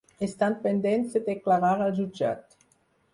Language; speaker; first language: Catalan; non-native, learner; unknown